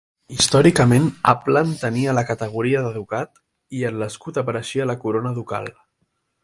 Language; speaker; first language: Catalan; native; Catalan